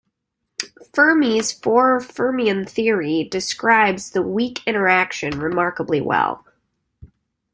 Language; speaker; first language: English; native; English